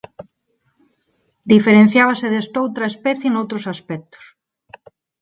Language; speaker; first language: Galician; non-native, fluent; Spanish